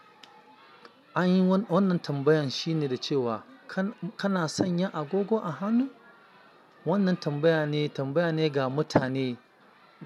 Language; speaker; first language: Hausa; non-native, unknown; Yoruba